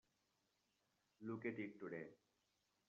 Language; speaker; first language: English; non-native, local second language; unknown